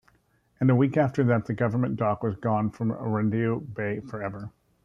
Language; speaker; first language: English; native; English